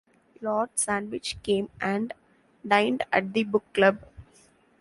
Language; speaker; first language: English; non-native, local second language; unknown